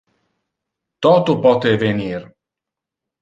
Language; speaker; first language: Interlingua; non-native, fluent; Italian